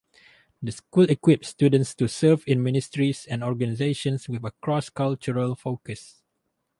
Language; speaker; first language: English; non-native, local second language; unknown